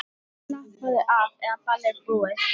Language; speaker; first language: Icelandic; native; Icelandic